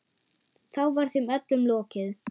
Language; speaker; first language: Icelandic; non-native, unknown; German